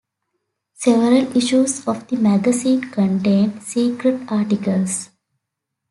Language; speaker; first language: English; native; English